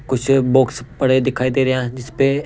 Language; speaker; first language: Hindi; non-native, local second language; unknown